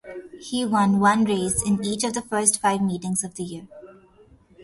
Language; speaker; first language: English; non-native, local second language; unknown